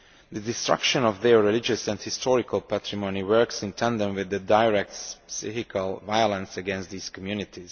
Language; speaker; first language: English; non-native, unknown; Romanian